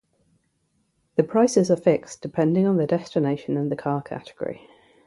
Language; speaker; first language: English; native; English